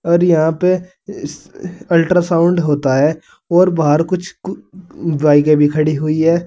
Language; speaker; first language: Hindi; native; Hindi